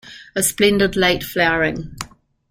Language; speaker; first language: English; native; English